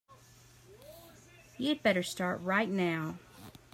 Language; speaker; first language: English; native; English